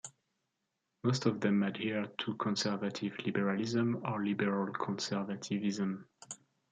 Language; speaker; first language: English; non-native, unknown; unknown